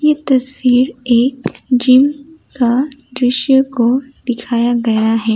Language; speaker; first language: Hindi; non-native, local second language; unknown